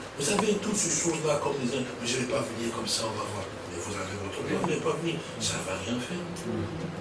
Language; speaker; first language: French; non-native, local second language; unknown